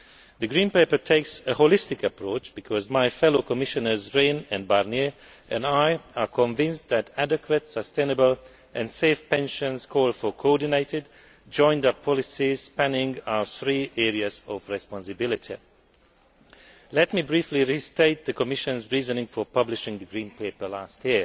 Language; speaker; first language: English; non-native, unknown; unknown